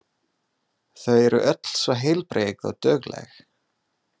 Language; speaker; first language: Icelandic; non-native, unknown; English